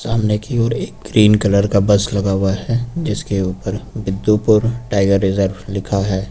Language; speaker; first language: Hindi; native; Hindi